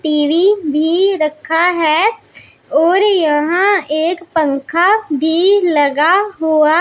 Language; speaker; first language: Hindi; non-native, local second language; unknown